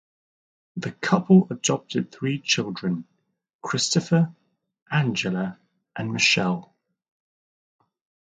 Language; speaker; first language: English; native; English